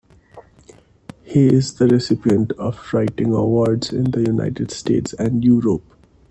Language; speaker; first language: English; non-native, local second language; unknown